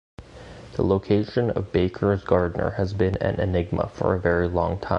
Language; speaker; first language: English; native; English